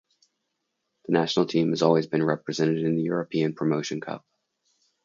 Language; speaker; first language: English; native; English